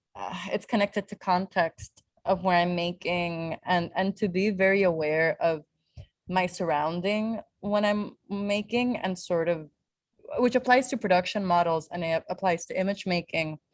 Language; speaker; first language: English; non-native, local second language; Spanish